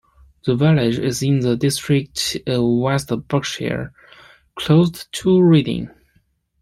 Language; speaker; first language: English; non-native, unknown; Chinese